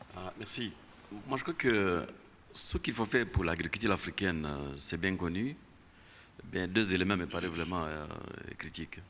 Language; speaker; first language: French; non-native, local second language; Kinyarwanda